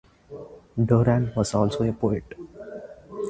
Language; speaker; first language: English; non-native, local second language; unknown